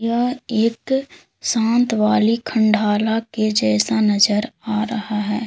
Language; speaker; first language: Hindi; native; Hindi